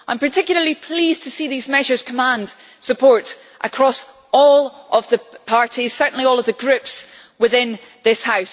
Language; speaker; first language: English; native; English